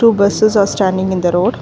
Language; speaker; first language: English; non-native, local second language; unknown